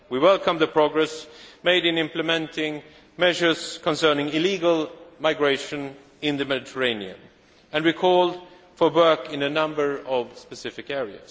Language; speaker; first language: English; non-native, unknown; Swedish